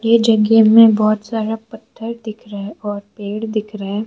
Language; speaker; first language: Hindi; non-native, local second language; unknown